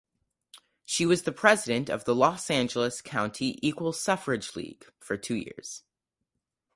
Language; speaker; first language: English; native; English